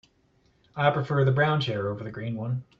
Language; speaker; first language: English; native; English